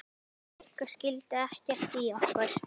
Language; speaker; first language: Icelandic; native; Icelandic